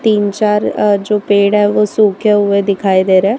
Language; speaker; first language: Hindi; non-native, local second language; Gujarati